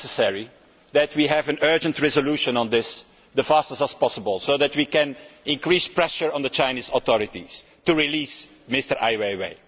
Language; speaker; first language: English; non-native, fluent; Dutch